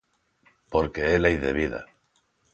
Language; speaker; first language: Galician; non-native, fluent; Spanish